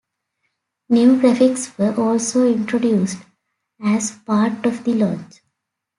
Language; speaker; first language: English; native; English